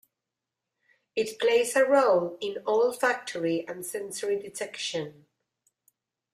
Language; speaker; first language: English; non-native, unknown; Spanish